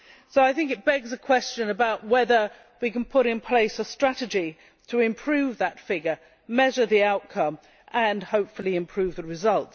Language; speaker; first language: English; native; English